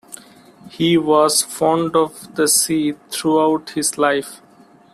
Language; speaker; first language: English; non-native, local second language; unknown